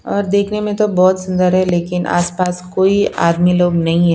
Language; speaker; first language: Hindi; non-native, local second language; Punjabi